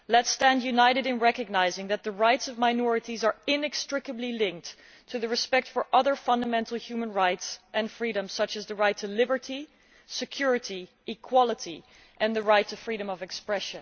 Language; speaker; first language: English; non-native, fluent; Dutch